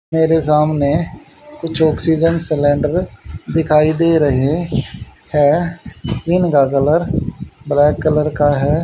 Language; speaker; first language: Hindi; native; Hindi